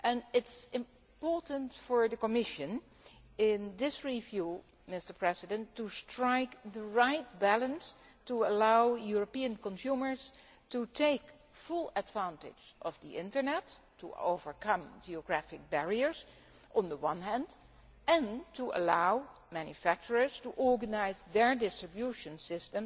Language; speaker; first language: English; non-native, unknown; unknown